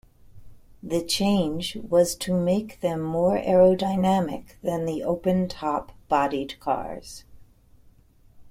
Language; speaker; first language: English; native; English